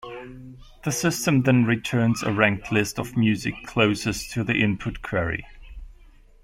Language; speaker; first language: English; non-native, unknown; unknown